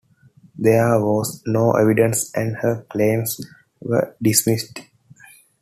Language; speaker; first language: English; non-native, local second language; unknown